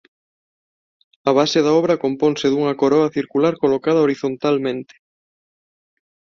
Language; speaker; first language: Galician; non-native, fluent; Spanish